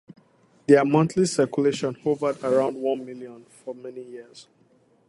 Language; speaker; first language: English; non-native, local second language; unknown